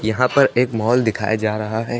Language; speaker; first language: Hindi; native; Hindi